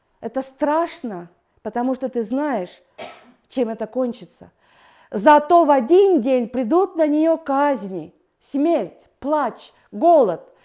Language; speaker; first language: Russian; non-native, fluent; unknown